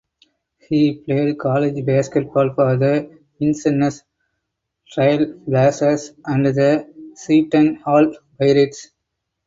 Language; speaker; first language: English; non-native, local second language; Tamil